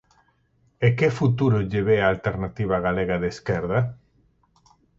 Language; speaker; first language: Galician; native; Galician